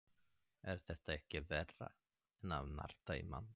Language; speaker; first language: Icelandic; non-native, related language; Swedish